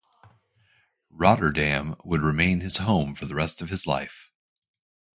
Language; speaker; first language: English; native; English